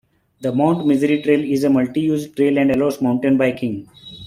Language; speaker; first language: English; non-native, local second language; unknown